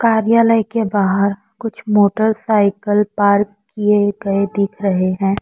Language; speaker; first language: Hindi; non-native, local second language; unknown